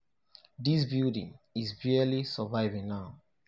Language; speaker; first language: English; non-native, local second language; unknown